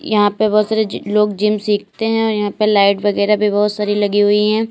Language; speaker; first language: Hindi; native; Hindi